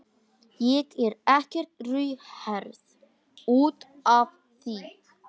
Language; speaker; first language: Icelandic; non-native, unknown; English